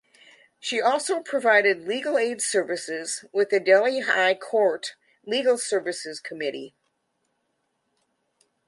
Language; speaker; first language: English; native; English